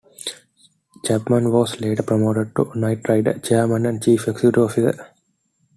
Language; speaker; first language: English; non-native, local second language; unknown